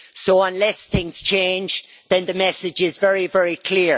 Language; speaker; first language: English; native; English